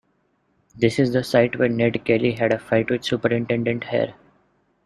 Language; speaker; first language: English; non-native, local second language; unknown